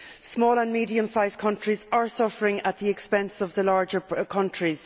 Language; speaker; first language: English; native; English